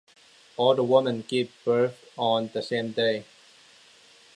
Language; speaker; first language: English; non-native, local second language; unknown